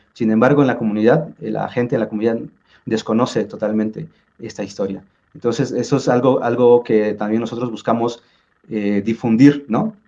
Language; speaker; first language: Spanish; non-native, local second language; Zapotec